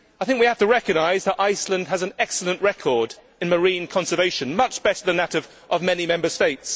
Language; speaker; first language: English; native; English